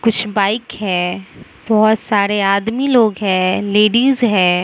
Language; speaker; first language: Hindi; non-native, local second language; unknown